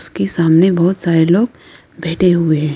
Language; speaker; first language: Hindi; non-native, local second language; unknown